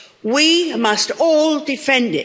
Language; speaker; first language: English; native; English